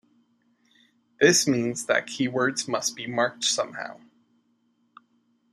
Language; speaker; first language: English; native; English